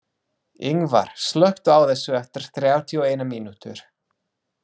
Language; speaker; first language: Icelandic; non-native, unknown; English